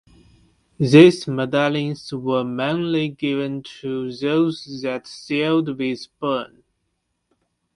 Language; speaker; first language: English; non-native, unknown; Chinese